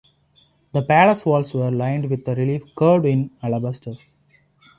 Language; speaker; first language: English; non-native, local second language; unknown